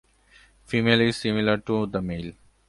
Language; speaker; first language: English; non-native, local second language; Bangla